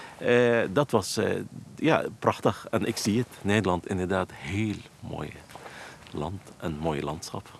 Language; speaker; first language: Dutch; non-native, fluent; Arabic